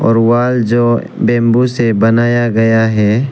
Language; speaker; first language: Hindi; non-native, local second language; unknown